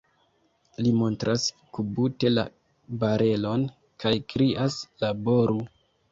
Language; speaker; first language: Esperanto; non-native, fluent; Kinyarwanda